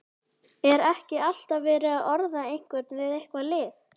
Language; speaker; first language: Icelandic; native; Icelandic